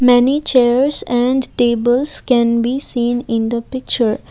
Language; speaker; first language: English; non-native, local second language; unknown